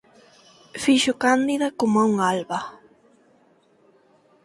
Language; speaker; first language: Galician; non-native, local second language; Spanish